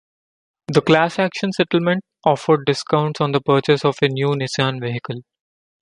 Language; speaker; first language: English; non-native, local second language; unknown